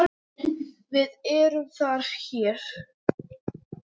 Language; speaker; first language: Icelandic; non-native, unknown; English